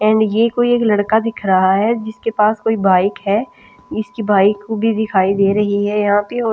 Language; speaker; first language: Hindi; non-native, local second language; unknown